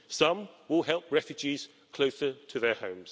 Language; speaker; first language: English; native; English